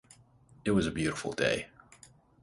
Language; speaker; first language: English; native; English